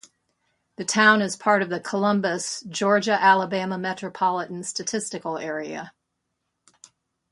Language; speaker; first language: English; native; English